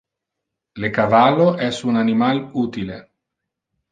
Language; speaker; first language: Interlingua; non-native, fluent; Italian